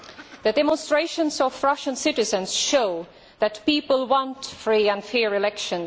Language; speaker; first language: English; non-native, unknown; Estonian